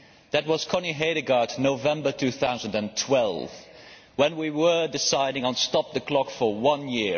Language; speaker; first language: English; non-native, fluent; Dutch